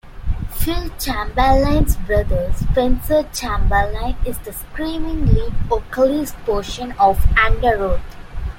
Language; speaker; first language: English; non-native, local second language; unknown